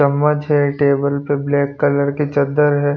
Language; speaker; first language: Hindi; non-native, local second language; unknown